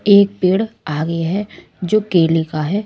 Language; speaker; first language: Hindi; non-native, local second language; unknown